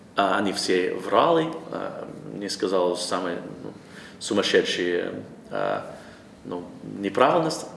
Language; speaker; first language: Russian; non-native, learner; English